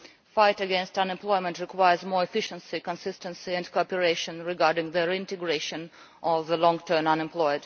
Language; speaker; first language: English; non-native, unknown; Russian